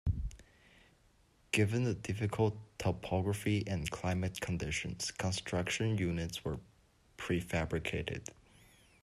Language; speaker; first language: English; non-native, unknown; Chinese